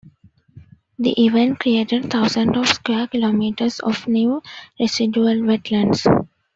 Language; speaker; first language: English; non-native, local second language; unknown